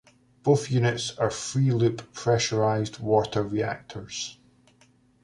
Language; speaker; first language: English; native; English